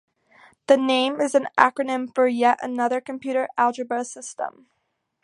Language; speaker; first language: English; native; English